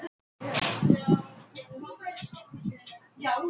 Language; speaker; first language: Icelandic; non-native, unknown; Russian